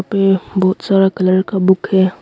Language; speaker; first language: Hindi; non-native, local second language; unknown